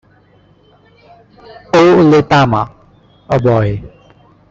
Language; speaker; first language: English; non-native, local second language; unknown